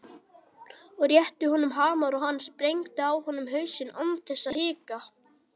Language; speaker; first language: Icelandic; native; Icelandic